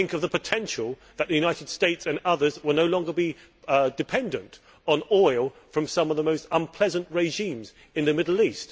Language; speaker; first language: English; native; English